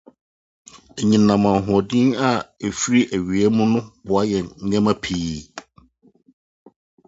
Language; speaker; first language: English; non-native, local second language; Akan